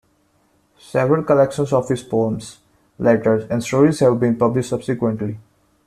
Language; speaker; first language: English; non-native, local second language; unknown